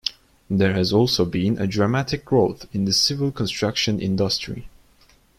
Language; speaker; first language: English; non-native, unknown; Turkish